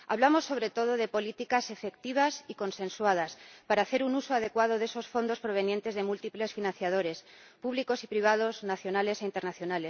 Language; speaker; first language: Spanish; native; Spanish